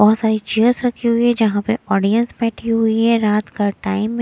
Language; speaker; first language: Hindi; non-native, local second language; Punjabi